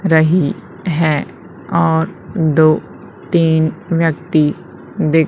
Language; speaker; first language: Hindi; native; Hindi